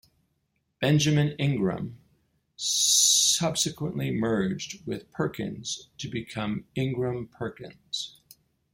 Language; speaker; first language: English; native; English